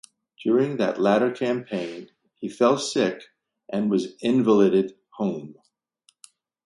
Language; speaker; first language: English; native; English